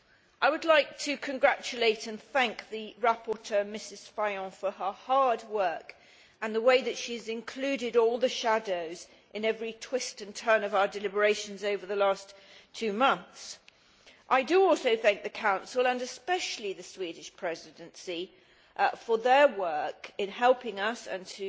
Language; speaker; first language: English; native; English